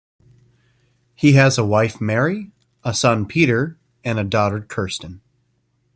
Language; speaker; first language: English; native; English